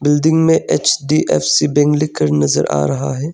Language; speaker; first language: Hindi; non-native, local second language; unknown